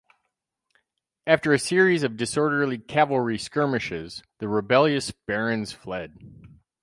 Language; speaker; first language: English; native; English